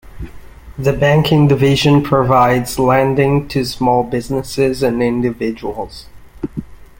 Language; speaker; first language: English; non-native, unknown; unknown